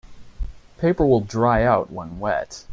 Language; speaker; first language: English; native; English